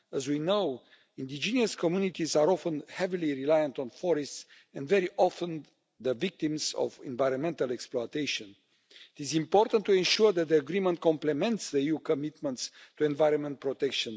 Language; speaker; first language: English; non-native, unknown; Romanian